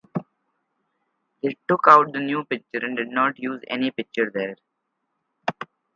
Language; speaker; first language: English; non-native, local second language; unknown